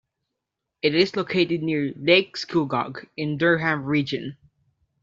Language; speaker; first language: English; non-native, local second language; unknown